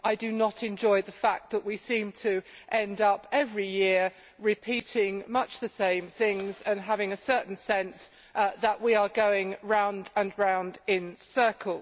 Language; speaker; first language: English; native; English